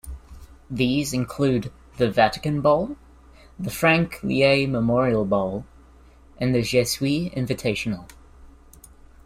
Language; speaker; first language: English; native; English